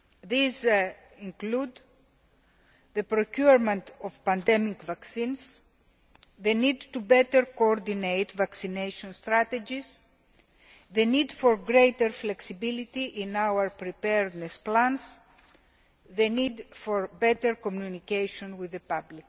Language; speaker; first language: English; non-native, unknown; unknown